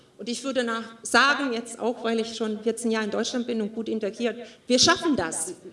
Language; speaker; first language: German; non-native, fluent; Estonian